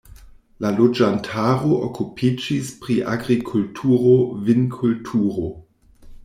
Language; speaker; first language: Esperanto; non-native, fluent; German